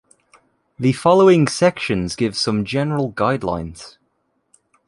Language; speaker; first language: English; native; English